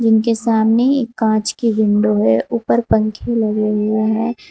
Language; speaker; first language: Hindi; native; Hindi